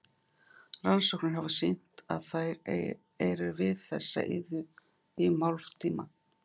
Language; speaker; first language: Icelandic; native; Icelandic